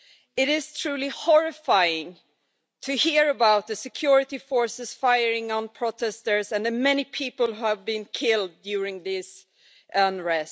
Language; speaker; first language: English; non-native, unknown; Swedish